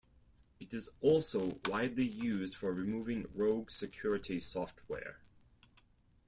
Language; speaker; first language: English; non-native, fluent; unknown